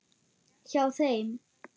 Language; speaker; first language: Icelandic; non-native, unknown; German